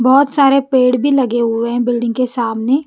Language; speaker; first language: Hindi; non-native, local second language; Punjabi